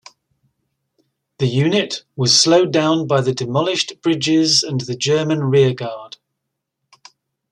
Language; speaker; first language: English; native; English